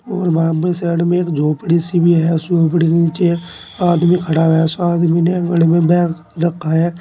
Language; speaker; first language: Hindi; native; Hindi